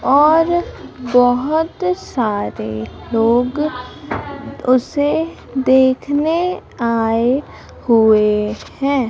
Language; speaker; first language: Hindi; native; Hindi